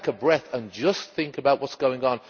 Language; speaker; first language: English; native; English